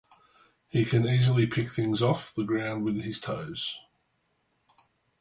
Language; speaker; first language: English; native; English